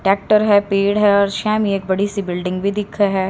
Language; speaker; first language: Hindi; native; Hindi